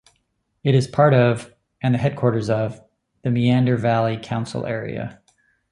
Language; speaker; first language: English; native; English